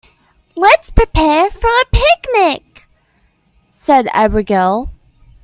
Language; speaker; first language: English; native; English